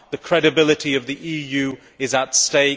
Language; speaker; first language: English; native; English